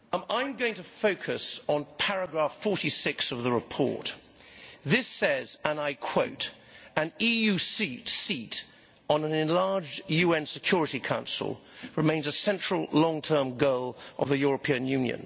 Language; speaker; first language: English; native; English